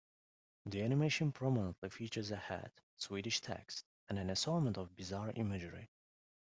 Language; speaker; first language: English; non-native, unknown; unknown